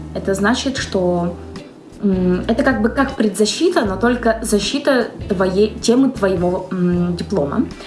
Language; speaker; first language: Russian; native; Russian